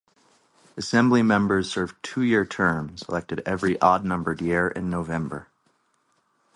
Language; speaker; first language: English; native; English